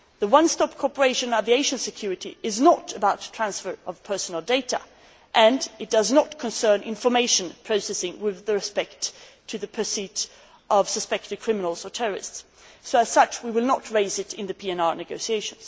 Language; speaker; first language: English; non-native, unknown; Swedish